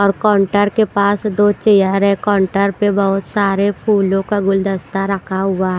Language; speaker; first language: Hindi; non-native, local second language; Punjabi